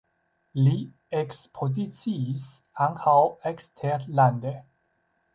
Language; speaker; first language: Esperanto; non-native, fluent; Chinese